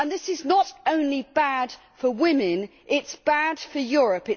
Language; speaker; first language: English; native; English